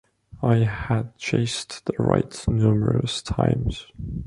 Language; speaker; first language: English; non-native, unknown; Estonian